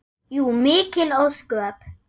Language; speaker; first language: Icelandic; non-native, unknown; German